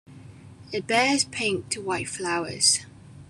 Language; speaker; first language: English; non-native, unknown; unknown